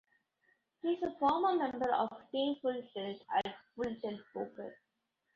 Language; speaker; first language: English; non-native, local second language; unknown